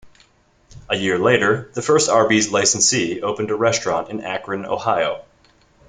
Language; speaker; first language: English; native; English